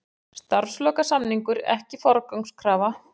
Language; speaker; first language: Icelandic; native; Icelandic